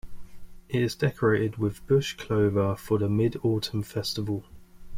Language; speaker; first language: English; native; English